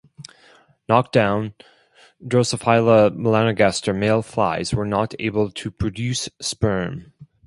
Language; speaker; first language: English; non-native, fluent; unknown